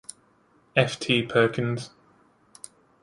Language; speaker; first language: English; native; English